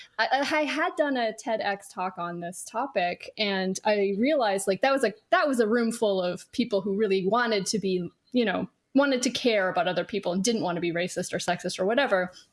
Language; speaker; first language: English; native; English